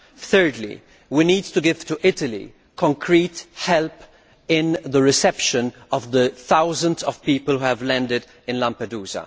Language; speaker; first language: English; non-native, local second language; Maltese